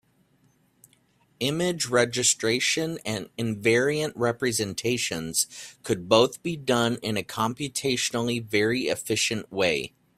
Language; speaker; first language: English; native; English